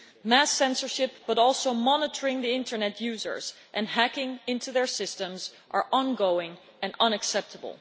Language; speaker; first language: English; non-native, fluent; Dutch